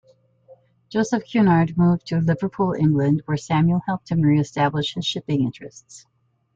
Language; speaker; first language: English; native; English